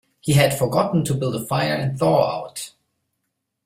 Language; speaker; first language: English; non-native, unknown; German